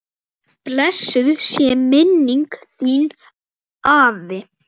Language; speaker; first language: Icelandic; native; Icelandic